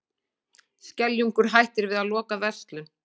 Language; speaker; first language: Icelandic; native; Icelandic